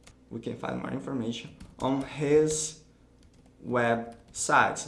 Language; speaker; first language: English; non-native, fluent; Portuguese